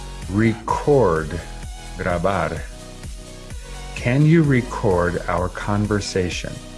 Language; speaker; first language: English; native; English